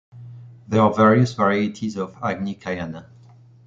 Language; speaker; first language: English; non-native, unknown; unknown